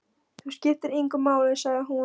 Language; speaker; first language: Icelandic; non-native, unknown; Polish